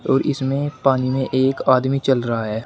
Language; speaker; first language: Hindi; native; Hindi